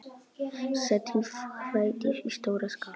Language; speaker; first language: Icelandic; non-native, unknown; Polish